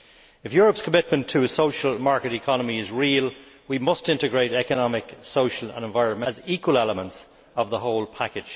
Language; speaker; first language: English; native; English